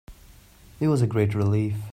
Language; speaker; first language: English; non-native, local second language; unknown